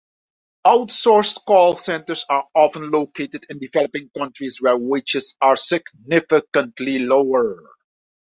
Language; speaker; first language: English; non-native, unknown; Dutch